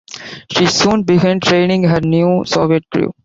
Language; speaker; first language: English; non-native, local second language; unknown